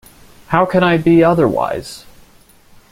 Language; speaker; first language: English; native; English